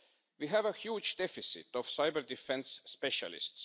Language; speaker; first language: English; non-native, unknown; Estonian